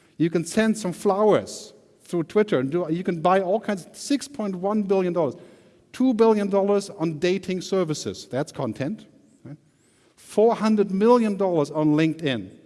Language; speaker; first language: English; non-native, fluent; German